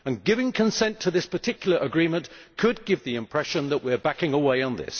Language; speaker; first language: English; native; English